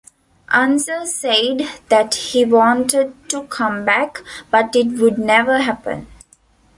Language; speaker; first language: English; non-native, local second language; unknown